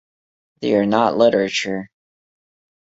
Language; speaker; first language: English; non-native, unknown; Portuguese